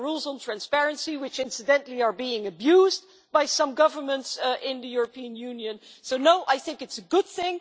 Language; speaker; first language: English; non-native, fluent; Dutch